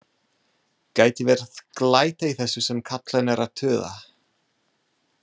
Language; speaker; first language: Icelandic; non-native, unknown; English